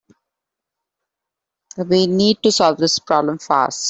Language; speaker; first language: English; non-native, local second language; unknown